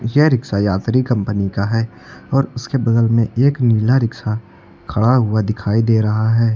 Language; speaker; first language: Hindi; native; Hindi